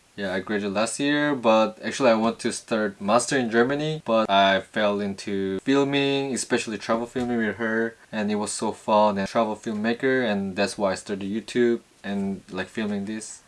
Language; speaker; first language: English; non-native, fluent; Korean